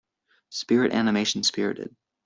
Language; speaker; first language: English; native; English